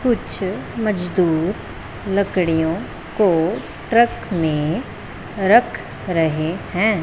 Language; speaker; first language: Hindi; non-native, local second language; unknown